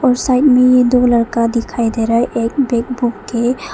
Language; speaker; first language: Hindi; non-native, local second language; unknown